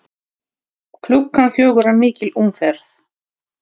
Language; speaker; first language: Icelandic; non-native, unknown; Russian